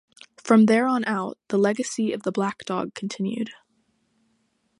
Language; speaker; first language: English; non-native, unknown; French